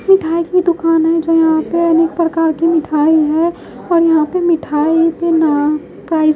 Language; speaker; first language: Hindi; native; Hindi